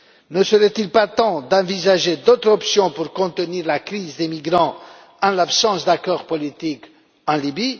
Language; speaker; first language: French; non-native, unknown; Romanian